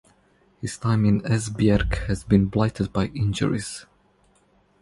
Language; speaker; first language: English; non-native, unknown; Croatian